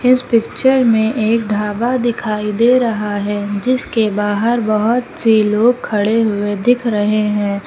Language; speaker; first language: Hindi; native; Hindi